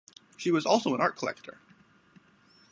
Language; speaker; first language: English; native; English